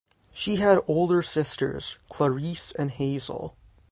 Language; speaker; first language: English; native; English